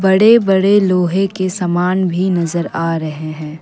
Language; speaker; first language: Hindi; non-native, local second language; Assamese